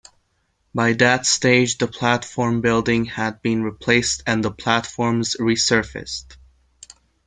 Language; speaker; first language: English; non-native, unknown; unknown